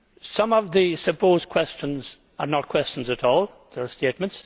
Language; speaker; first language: English; native; English